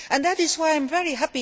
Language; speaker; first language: English; non-native, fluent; Luxembourgish